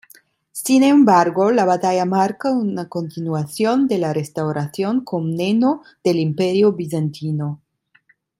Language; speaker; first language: Spanish; non-native, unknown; Italian